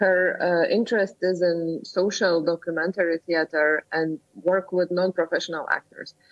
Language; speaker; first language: English; non-native, fluent; Lithuanian